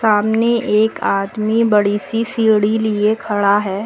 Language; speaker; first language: Hindi; native; Hindi